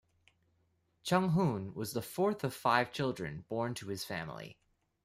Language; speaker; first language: English; native; English